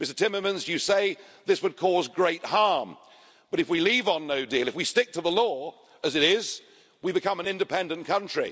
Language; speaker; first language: English; native; English